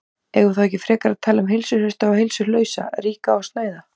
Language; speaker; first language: Icelandic; native; Icelandic